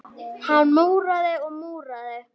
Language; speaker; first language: Icelandic; native; Icelandic